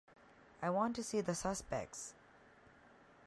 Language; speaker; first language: English; native; English